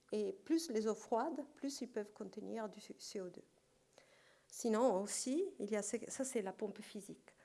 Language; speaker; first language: French; non-native, fluent; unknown